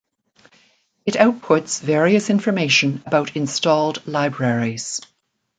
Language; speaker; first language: English; native; English